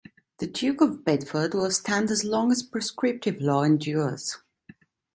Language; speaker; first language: English; non-native, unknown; Italian